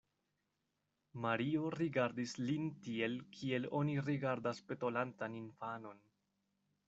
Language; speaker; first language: Esperanto; non-native, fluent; Spanish